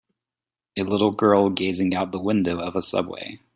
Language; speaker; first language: English; native; English